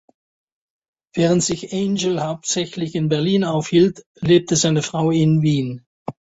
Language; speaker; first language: German; non-native, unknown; Dutch